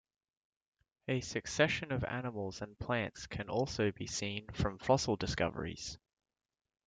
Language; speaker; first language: English; native; English